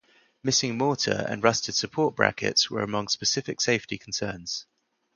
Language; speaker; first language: English; native; English